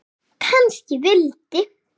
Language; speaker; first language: Icelandic; native; Icelandic